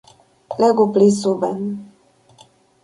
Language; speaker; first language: Esperanto; non-native, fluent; Russian